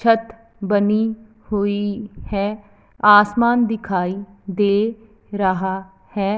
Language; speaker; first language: Hindi; non-native, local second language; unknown